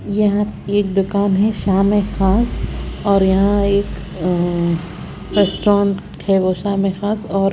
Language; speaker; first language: Hindi; native; Hindi